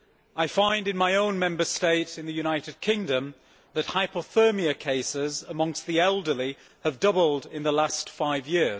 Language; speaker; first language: English; native; English